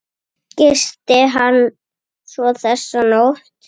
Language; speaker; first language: Icelandic; native; Icelandic